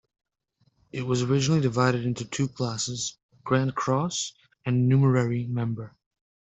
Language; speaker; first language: English; native; English